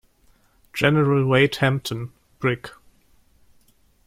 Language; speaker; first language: English; non-native, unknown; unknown